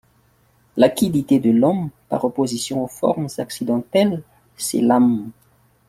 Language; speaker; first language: French; non-native, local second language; Malagasy